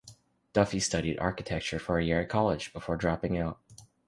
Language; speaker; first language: English; native; English